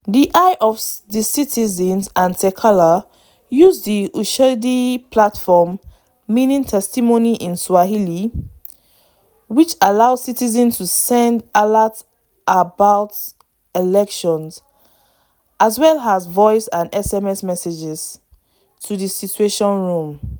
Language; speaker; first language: English; non-native, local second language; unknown